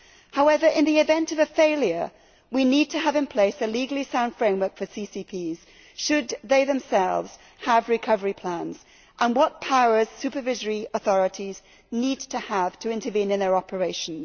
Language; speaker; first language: English; native; English